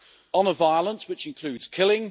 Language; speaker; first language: English; native; English